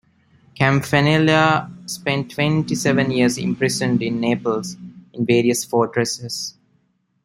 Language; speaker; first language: English; non-native, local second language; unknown